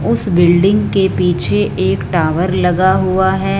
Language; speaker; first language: Hindi; non-native, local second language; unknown